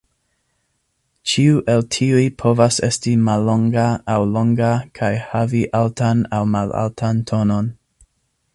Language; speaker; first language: Esperanto; non-native, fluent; English